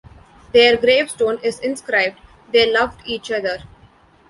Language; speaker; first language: English; non-native, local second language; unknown